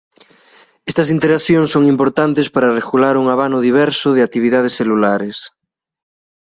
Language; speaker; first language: Galician; native; Galician